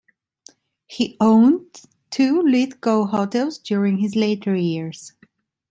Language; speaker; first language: English; non-native, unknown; Italian